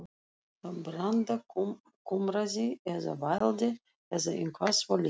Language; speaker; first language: Icelandic; non-native, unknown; Russian